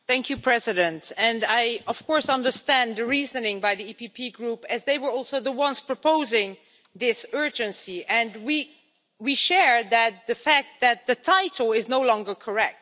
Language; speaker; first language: English; non-native, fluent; Dutch